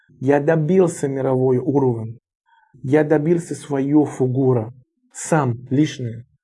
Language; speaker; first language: Russian; non-native, learner; Arabic